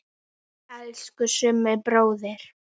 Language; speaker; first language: Icelandic; native; Icelandic